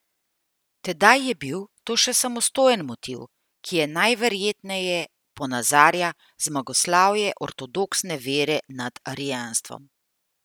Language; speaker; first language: Slovenian; native; Slovenian